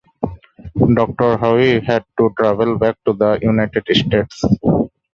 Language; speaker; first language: English; non-native, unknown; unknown